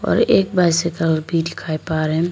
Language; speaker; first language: Hindi; non-native, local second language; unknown